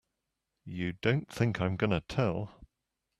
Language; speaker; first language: English; native; English